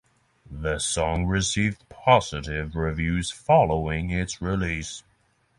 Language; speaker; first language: English; non-native, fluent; Norwegian